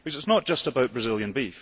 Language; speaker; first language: English; early bilingual, heritage; English